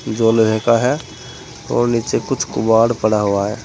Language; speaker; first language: Hindi; native; Hindi